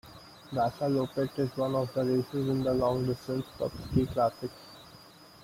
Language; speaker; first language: English; non-native, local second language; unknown